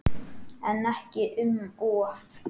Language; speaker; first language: Icelandic; native; Icelandic